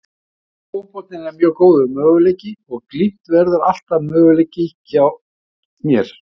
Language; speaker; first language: Icelandic; native; Icelandic